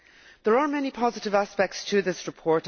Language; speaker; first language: English; native; English